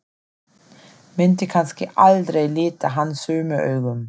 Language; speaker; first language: Icelandic; non-native, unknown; German